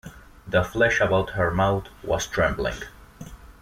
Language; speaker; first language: English; non-native, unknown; Spanish